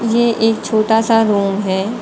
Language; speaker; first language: Hindi; native; Hindi